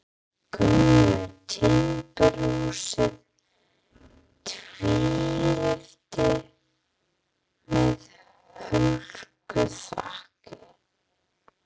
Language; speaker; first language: Icelandic; non-native, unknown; English